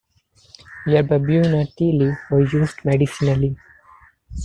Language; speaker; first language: English; non-native, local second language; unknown